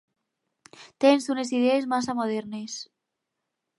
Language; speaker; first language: Catalan; non-native, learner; Spanish